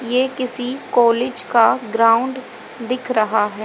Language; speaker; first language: Hindi; native; Hindi